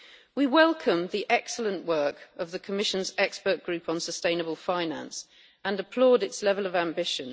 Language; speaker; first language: English; native; English